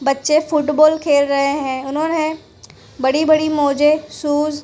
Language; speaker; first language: Hindi; non-native, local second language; Gujarati